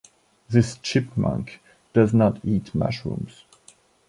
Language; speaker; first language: English; non-native, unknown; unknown